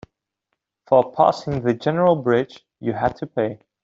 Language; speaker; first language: English; non-native, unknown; Dutch